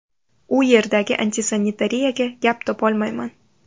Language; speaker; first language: Uzbek; native; Uzbek